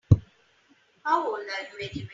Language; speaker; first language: English; non-native, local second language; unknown